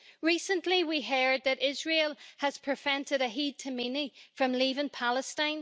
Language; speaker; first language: English; native; English